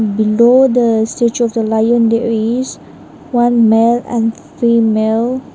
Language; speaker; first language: English; non-native, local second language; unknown